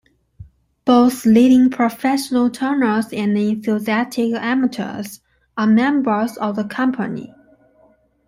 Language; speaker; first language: English; non-native, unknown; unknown